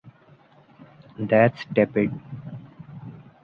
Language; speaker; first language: English; non-native, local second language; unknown